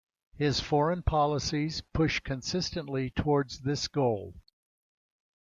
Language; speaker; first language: English; native; English